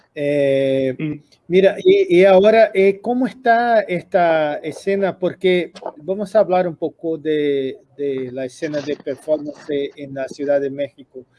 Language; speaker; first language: Spanish; non-native, related language; Portuguese